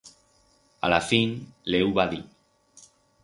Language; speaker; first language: Aragonese; non-native, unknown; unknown